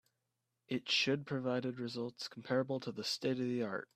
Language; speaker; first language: English; native; English